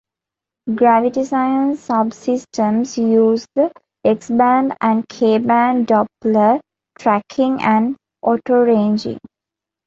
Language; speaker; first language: English; non-native, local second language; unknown